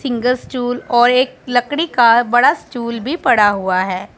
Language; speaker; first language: Hindi; non-native, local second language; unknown